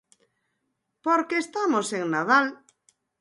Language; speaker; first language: Galician; native; Galician